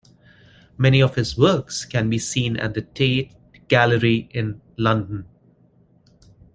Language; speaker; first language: English; non-native, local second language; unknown